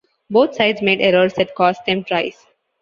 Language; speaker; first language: English; non-native, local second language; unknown